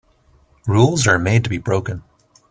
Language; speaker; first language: English; native; English